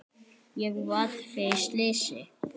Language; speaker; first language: Icelandic; native; Icelandic